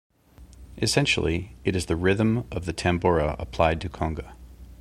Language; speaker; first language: English; native; English